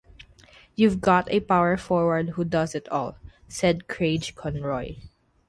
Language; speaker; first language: English; non-native, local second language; Filipino